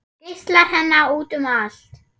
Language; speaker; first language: Icelandic; non-native, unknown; German